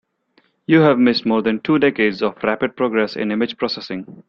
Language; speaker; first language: English; non-native, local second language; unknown